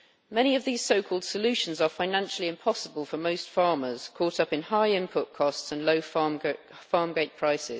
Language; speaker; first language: English; native; English